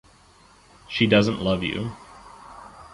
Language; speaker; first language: English; native; English